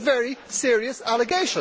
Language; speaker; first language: English; native; English